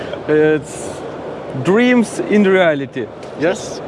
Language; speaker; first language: English; non-native, learner; Russian